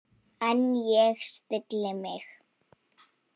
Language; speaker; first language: Icelandic; non-native, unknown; Polish